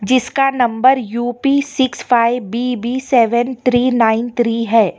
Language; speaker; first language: Hindi; non-native, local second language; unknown